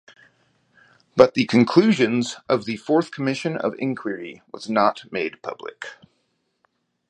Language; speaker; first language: English; native; English